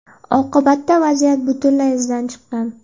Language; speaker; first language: Uzbek; native; Uzbek